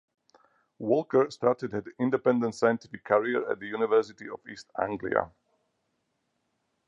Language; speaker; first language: English; non-native, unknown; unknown